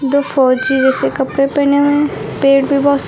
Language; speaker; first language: Hindi; native; Hindi